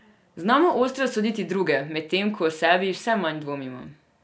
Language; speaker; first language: Slovenian; non-native, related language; Serbian